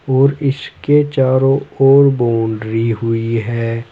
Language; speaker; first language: Hindi; native; Hindi